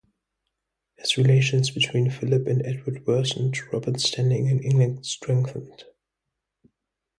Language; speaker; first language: English; non-native, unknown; German